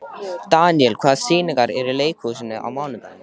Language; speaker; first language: Icelandic; native; Icelandic